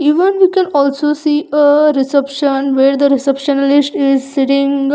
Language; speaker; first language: English; non-native, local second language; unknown